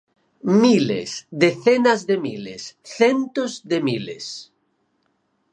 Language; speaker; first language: Galician; native; Galician